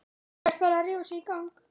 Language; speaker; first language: Icelandic; native; Icelandic